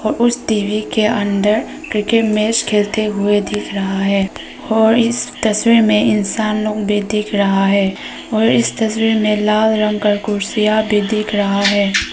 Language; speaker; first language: Hindi; early bilingual, other home language; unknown